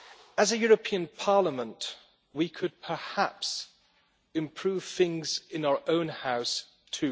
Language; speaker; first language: English; non-native, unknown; German